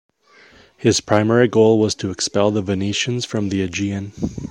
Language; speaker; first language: English; native; English